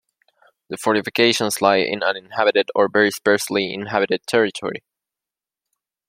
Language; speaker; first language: English; non-native, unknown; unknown